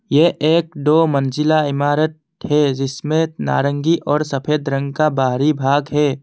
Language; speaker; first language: Hindi; non-native, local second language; Assamese